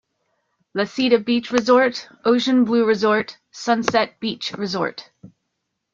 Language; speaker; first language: English; native; English